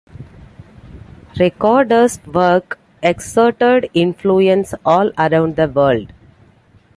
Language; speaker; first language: English; non-native, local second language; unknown